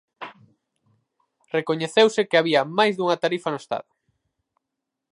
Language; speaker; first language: Galician; native; Galician